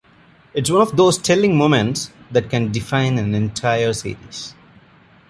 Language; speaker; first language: English; non-native, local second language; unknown